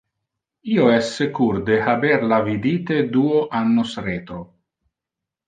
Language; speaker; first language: Interlingua; non-native, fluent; Italian